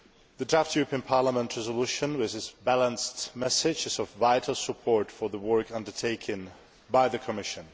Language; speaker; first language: English; non-native, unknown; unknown